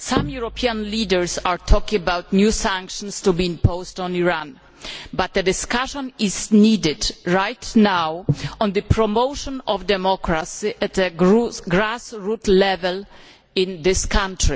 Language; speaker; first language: English; non-native, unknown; Polish